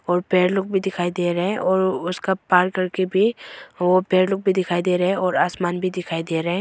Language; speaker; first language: Hindi; non-native, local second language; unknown